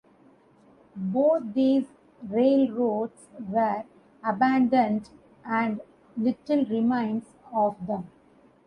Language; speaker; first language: English; non-native, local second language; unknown